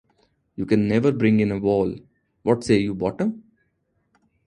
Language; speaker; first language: English; non-native, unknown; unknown